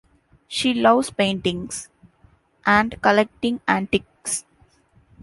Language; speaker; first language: English; non-native, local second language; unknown